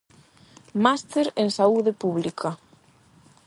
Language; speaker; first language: Galician; non-native, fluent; Spanish